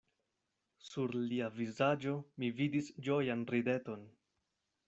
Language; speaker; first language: Esperanto; non-native, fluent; Spanish